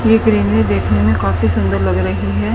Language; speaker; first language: Hindi; native; Hindi